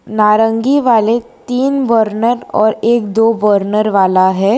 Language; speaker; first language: Hindi; non-native, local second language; Gujarati